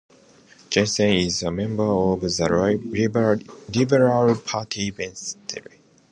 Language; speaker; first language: English; non-native, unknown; Japanese